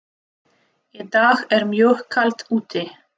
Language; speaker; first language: Icelandic; non-native, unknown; Russian